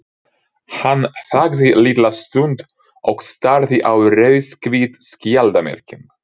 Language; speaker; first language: Icelandic; non-native, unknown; Ukrainian